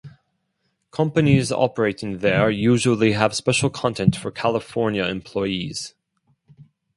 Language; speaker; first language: English; non-native, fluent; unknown